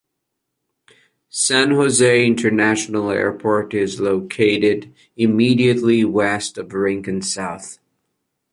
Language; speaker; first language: English; native; English